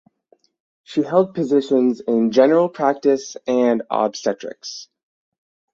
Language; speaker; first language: English; native; English